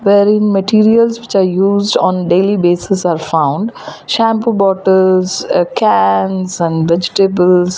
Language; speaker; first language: English; non-native, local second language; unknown